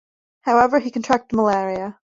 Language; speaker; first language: English; native; English